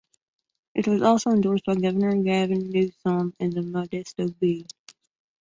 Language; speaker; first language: English; native; English